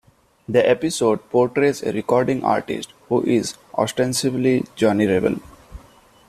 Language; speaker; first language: English; non-native, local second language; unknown